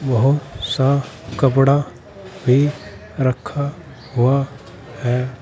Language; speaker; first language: Hindi; native; Hindi